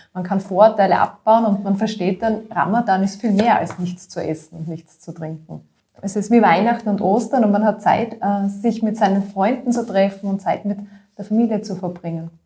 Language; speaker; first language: German; native; German